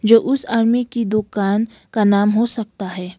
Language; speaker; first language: Hindi; non-native, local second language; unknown